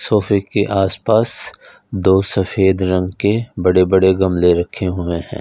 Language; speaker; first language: Hindi; non-native, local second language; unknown